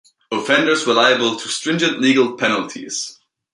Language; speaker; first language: English; native; English